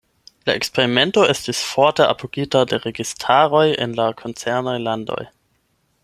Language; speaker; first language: Esperanto; non-native, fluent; German